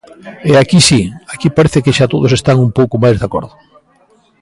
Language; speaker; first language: Galician; native; Galician